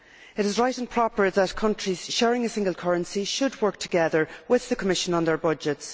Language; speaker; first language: English; native; English